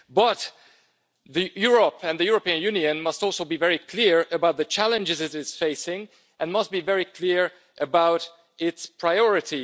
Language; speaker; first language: English; non-native, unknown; Hungarian